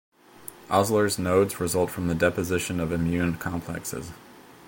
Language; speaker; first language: English; native; English